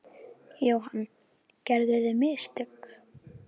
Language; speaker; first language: Icelandic; native; Icelandic